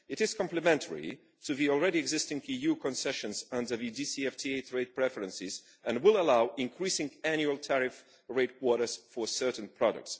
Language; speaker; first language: English; non-native, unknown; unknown